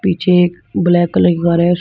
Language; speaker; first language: Hindi; native; Hindi